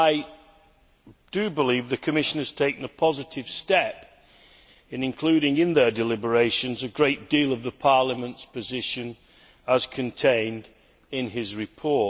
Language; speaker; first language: English; native; English